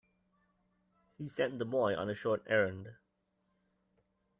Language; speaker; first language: English; native; English